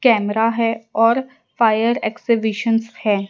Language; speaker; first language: Hindi; non-native, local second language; Gujarati